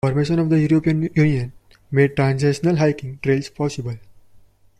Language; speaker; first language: English; non-native, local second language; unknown